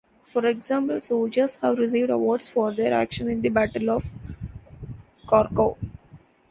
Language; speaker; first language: English; non-native, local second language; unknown